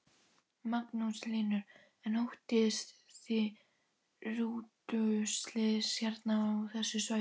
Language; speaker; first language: Icelandic; native; Icelandic